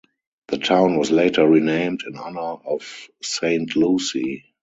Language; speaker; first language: English; non-native, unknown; German